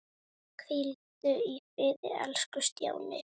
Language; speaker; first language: Icelandic; native; Icelandic